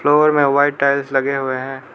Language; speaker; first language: Hindi; non-native, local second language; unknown